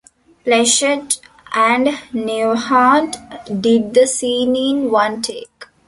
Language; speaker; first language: English; non-native, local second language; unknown